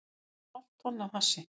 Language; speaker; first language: Icelandic; native; Icelandic